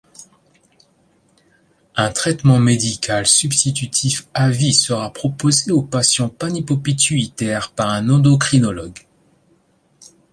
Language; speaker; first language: French; native; French